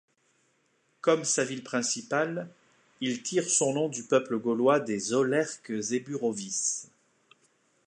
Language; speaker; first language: French; native; French